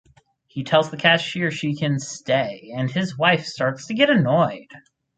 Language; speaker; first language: English; native; English